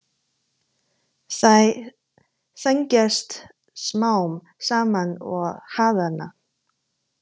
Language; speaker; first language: Icelandic; non-native, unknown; Chinese